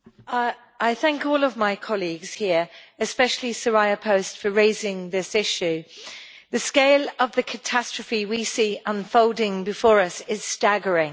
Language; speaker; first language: English; native; English